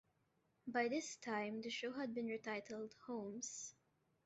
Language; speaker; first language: English; non-native, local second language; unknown